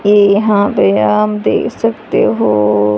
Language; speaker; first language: Hindi; native; Hindi